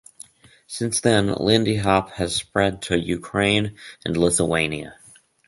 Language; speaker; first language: English; native; English